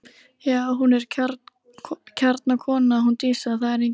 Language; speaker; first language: Icelandic; native; Icelandic